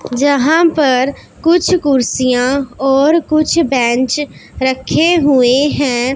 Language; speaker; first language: Hindi; non-native, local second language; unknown